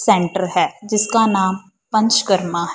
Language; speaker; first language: Hindi; non-native, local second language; Punjabi